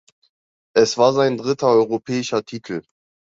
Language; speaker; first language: German; early bilingual, other home language; Turkish